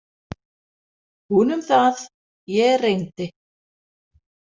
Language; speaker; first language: Icelandic; non-native, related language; Danish